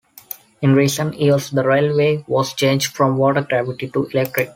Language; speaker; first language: English; non-native, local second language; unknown